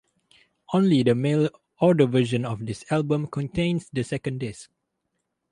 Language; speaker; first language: English; non-native, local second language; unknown